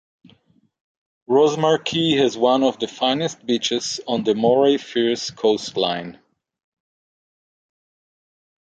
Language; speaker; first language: English; non-native, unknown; Hebrew